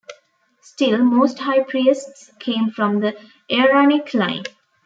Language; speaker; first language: English; non-native, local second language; Tamil